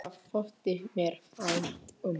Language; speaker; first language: Icelandic; non-native, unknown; Polish